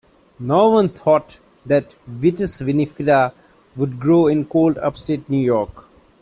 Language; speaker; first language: English; non-native, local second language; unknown